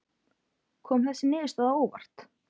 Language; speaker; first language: Icelandic; native; Icelandic